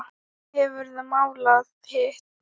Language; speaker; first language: Icelandic; non-native, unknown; Thai